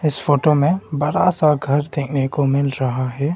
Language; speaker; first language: Hindi; non-native, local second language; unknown